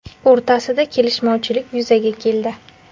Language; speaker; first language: Uzbek; native; Uzbek